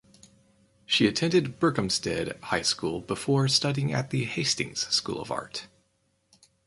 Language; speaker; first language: English; native; English